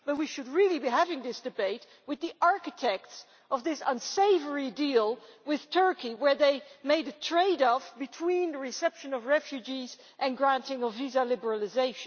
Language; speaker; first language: English; non-native, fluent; Dutch